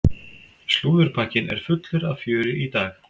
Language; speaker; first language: Icelandic; native; Icelandic